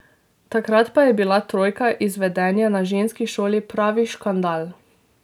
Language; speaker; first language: Slovenian; native; Slovenian